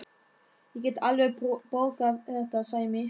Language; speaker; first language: Icelandic; non-native, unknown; German